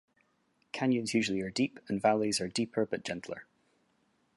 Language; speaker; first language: English; native; English